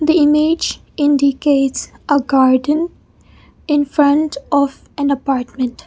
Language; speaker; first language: English; non-native, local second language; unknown